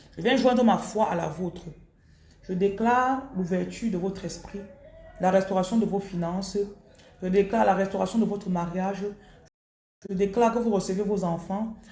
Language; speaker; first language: French; non-native, local second language; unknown